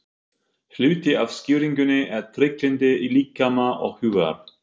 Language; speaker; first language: Icelandic; non-native, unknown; German